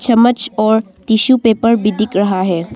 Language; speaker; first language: Hindi; non-native, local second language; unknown